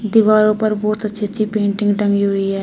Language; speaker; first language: Hindi; native; Hindi